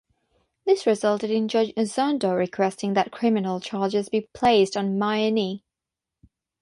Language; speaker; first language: English; non-native, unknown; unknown